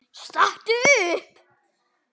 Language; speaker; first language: Icelandic; native; Icelandic